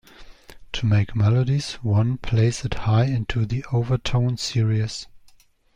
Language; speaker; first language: English; non-native, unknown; German